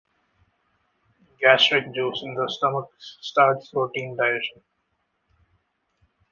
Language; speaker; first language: English; non-native, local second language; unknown